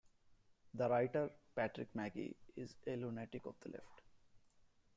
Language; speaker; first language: English; non-native, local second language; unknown